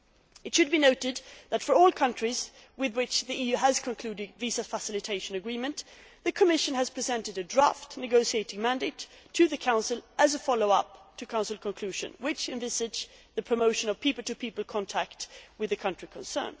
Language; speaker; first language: English; non-native, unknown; Swedish